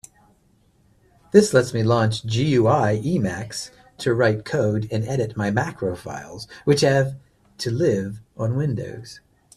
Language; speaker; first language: English; native; English